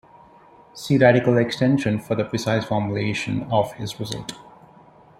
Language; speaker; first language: English; non-native, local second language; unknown